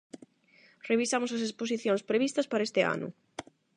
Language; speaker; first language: Galician; non-native, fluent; Spanish